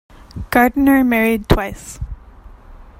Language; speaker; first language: English; native; English